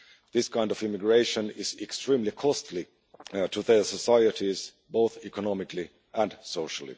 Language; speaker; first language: English; non-native, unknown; Finnish